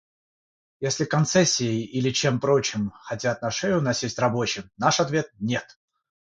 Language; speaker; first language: Russian; non-native, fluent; Georgian